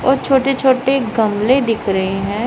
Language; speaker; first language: Hindi; non-native, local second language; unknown